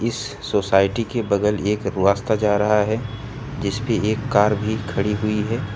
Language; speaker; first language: Hindi; native; Hindi